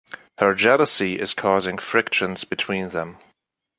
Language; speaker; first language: English; non-native, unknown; German